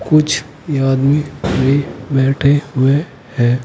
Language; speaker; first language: Hindi; native; Hindi